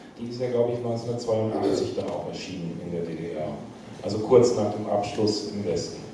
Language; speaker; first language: German; native; German